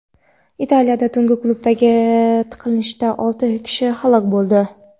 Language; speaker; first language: Uzbek; non-native, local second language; Kara-Kalpak